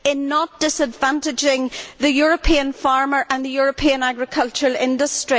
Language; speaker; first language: English; native; English